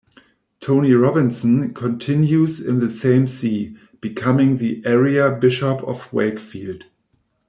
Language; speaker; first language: English; non-native, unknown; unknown